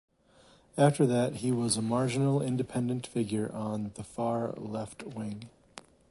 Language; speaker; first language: English; native; English